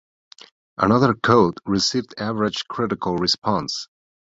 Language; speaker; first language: English; non-native, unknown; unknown